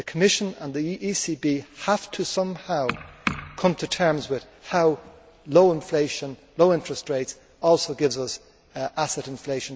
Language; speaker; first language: English; native; English